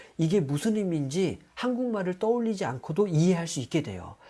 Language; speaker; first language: Korean; native; Korean